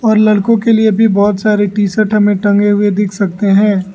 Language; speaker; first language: Hindi; non-native, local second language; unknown